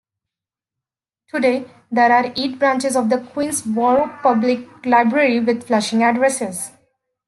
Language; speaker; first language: English; native; English